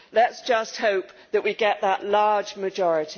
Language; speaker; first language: English; native; English